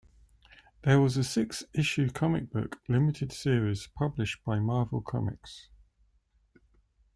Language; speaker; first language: English; native; English